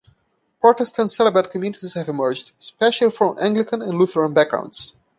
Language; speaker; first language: English; non-native, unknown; Portuguese